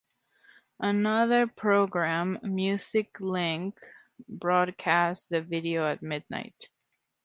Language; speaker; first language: English; non-native, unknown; Spanish